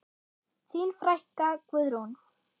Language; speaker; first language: Icelandic; non-native, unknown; German